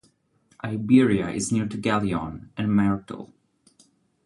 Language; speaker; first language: English; non-native, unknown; Czech